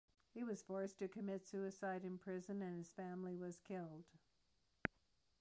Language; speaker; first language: English; native; English